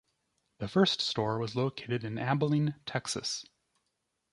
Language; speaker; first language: English; native; English